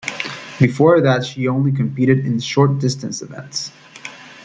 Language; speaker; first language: English; native; English